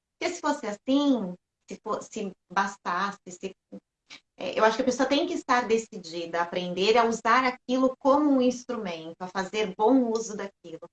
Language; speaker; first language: Portuguese; native; Portuguese